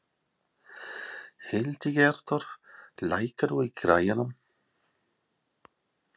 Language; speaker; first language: Icelandic; non-native, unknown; English